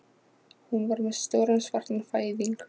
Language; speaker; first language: Icelandic; non-native, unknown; Polish